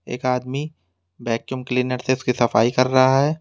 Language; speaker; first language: Hindi; native; Hindi